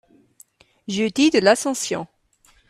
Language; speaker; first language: French; non-native, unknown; German